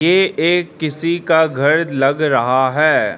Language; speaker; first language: Hindi; early bilingual, other home language; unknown